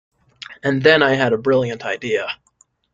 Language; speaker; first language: English; native; English